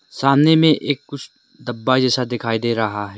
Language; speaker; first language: Hindi; non-native, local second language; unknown